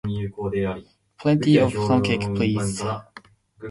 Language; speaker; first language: English; non-native, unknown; Japanese